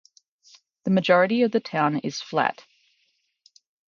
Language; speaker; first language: English; native; English